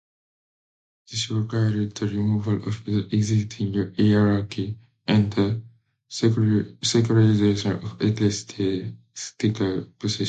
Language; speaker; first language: English; native; English